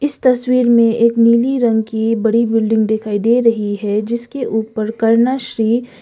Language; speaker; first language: Hindi; non-native, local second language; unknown